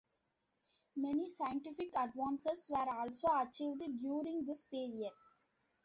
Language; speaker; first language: English; non-native, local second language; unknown